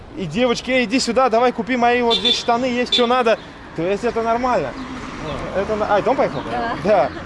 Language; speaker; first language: Russian; native; Russian